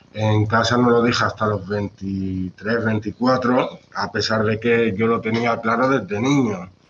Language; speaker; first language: Spanish; native; Spanish